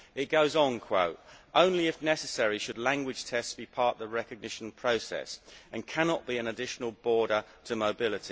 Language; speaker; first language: English; native; English